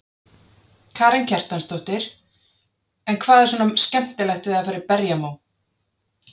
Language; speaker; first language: Icelandic; native; Icelandic